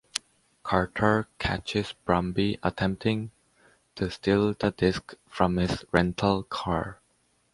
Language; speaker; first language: English; native; English